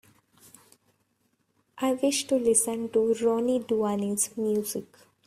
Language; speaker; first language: English; non-native, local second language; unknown